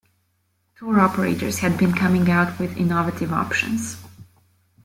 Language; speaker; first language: English; native; English